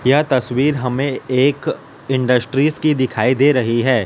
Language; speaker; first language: Hindi; non-native, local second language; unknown